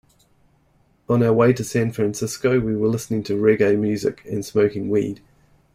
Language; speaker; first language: English; native; English